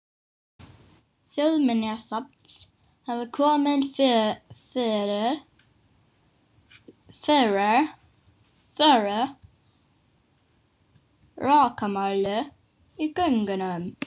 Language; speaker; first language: Icelandic; non-native, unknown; English